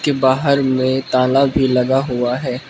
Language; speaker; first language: Hindi; non-native, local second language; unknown